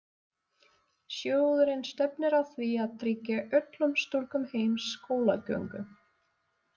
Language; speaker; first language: Icelandic; non-native, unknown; Russian